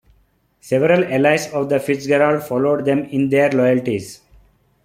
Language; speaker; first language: English; non-native, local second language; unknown